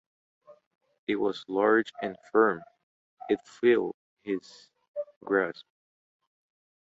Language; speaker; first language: English; non-native, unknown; Portuguese